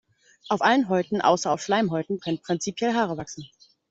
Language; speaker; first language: German; native; German